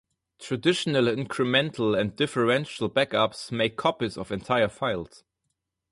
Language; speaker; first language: English; non-native, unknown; German